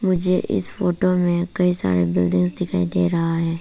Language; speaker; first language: Hindi; non-native, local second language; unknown